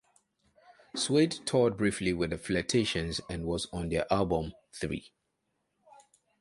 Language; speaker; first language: English; non-native, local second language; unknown